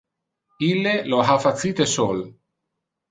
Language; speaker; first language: Interlingua; non-native, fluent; Italian